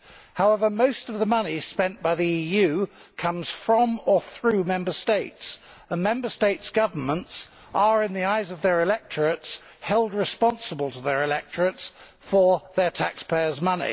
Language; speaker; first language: English; native; English